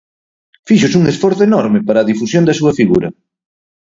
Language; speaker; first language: Galician; native; Galician